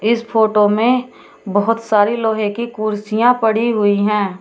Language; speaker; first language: Hindi; native; Hindi